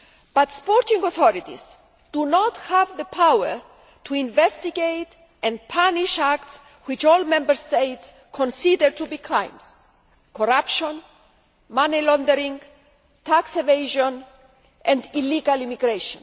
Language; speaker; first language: English; non-native, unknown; Greek